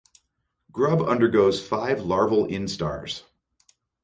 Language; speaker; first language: English; native; English